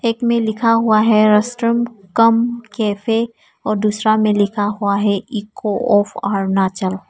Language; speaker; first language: Hindi; non-native, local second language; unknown